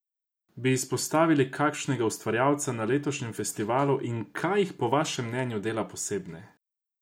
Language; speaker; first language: Slovenian; non-native, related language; Croatian